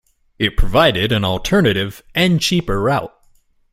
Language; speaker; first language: English; native; English